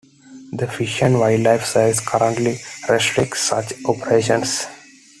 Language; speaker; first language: English; non-native, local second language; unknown